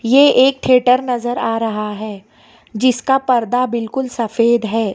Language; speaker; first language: Hindi; non-native, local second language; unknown